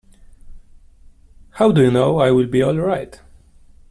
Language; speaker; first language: English; non-native, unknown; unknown